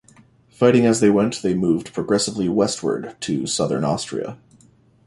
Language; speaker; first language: English; native; English